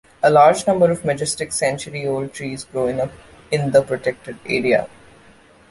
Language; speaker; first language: English; non-native, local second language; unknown